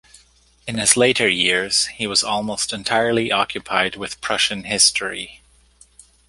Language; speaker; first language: English; native; English